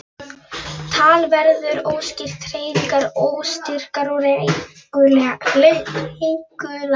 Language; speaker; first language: Icelandic; non-native, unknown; Polish